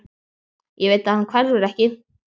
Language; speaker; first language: Icelandic; native; Icelandic